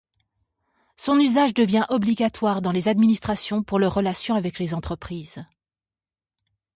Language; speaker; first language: French; native; French